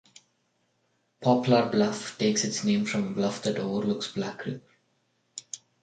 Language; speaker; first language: English; non-native, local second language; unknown